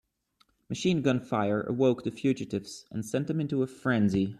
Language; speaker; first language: English; native; English